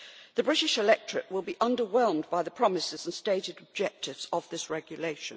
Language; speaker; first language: English; native; English